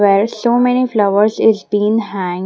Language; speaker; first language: English; non-native, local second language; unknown